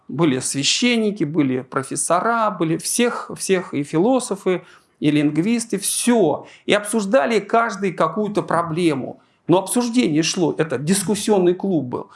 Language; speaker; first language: Russian; native; Russian